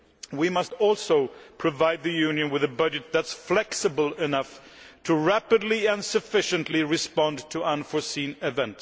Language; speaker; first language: English; non-native, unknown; Swedish